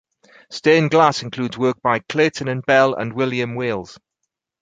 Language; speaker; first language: English; native; English